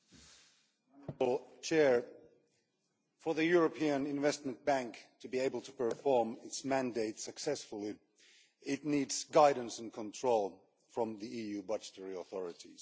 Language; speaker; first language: English; non-native, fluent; Finnish